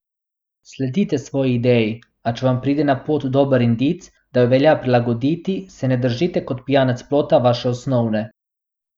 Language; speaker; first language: Slovenian; non-native, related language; Bosnian